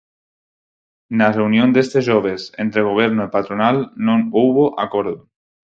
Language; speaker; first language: Galician; non-native, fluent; Spanish